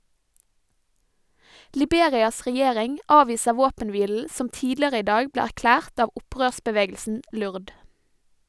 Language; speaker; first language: Norwegian; native; Norwegian